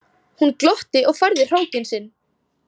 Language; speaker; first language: Icelandic; native; Icelandic